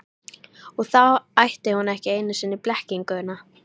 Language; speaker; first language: Icelandic; native; Icelandic